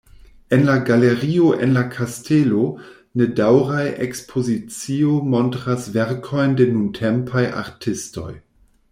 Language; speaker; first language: Esperanto; non-native, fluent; German